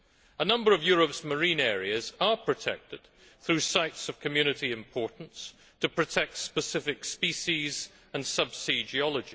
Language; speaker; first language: English; native; English